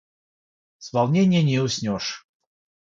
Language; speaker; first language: Russian; non-native, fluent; Georgian